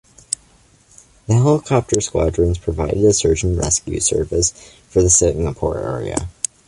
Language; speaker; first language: English; native; English